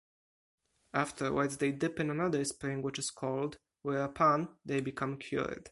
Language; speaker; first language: English; non-native, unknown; Polish